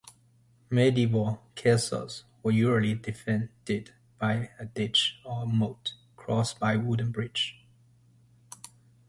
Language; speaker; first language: English; native; English